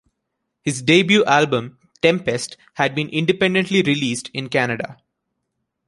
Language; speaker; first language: English; non-native, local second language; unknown